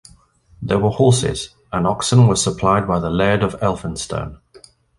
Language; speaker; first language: English; native; English